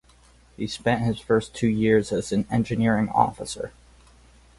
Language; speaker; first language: English; native; English